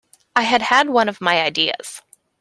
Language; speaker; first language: English; native; English